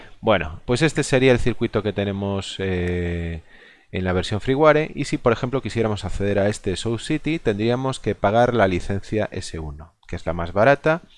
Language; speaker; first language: Spanish; non-native, local second language; Galician